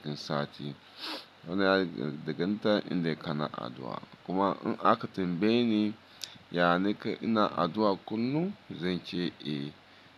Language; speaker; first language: Hausa; non-native, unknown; Yoruba